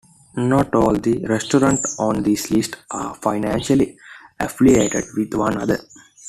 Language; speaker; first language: English; non-native, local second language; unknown